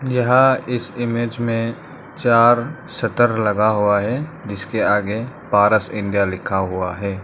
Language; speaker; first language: Hindi; non-native, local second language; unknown